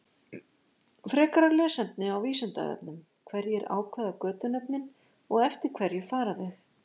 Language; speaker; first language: Icelandic; native; Icelandic